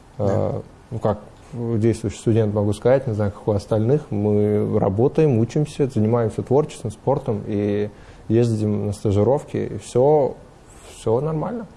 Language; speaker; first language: Russian; non-native, fluent; Uzbek